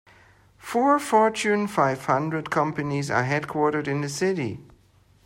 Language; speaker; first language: English; non-native, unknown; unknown